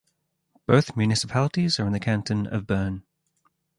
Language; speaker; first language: English; native; English